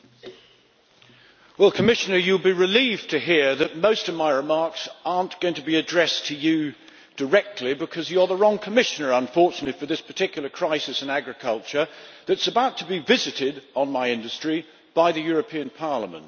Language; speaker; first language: English; native; English